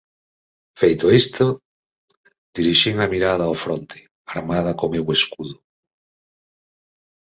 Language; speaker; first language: Galician; native; Galician